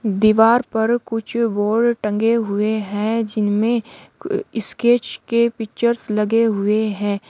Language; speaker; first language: Hindi; native; Hindi